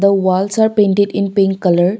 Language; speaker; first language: English; non-native, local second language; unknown